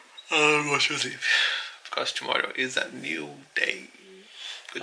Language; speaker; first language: English; non-native, learner; Portuguese